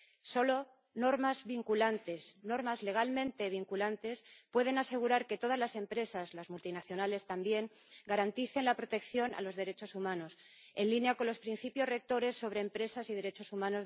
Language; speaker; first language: Spanish; native; Spanish